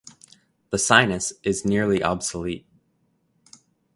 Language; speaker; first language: English; native; English